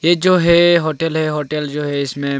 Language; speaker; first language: Hindi; non-native, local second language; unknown